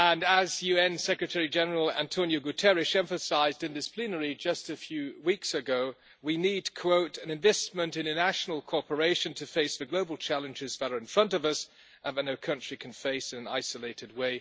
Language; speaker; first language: English; non-native, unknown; German